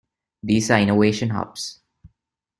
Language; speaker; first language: English; non-native, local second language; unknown